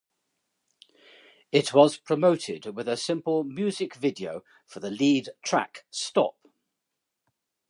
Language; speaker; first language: English; native; English